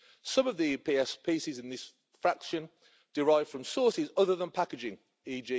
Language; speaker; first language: English; native; English